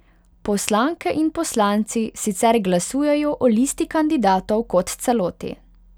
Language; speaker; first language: Slovenian; non-native, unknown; Hungarian